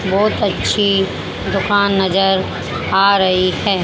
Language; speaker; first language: Hindi; native; Hindi